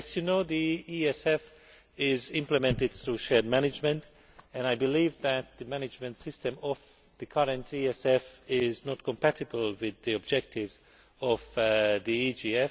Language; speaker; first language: English; non-native, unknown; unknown